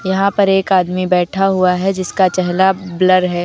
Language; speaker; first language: Hindi; native; Hindi